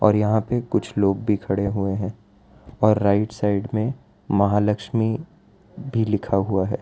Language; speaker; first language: Hindi; non-native, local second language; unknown